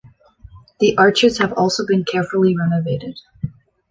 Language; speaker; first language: English; native; English